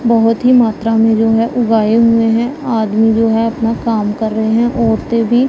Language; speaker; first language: Hindi; non-native, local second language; Punjabi